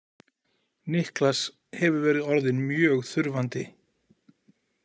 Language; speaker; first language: Icelandic; native; Icelandic